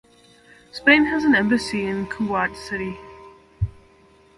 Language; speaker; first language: English; native; English